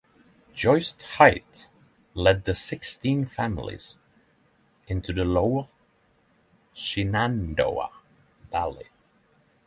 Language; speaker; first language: English; non-native, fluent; Norwegian